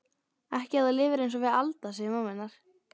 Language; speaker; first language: Icelandic; native; Icelandic